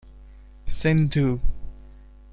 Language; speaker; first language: English; non-native, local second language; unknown